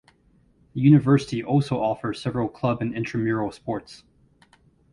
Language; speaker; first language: English; native; English